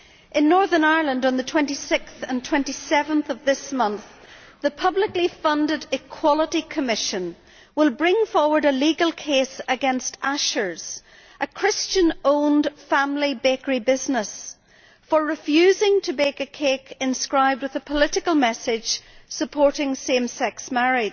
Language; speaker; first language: English; native; English